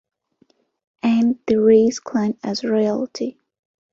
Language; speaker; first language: English; non-native, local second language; Ganda